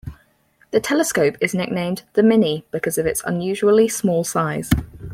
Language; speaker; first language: English; native; English